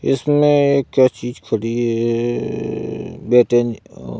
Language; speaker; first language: Hindi; native; Hindi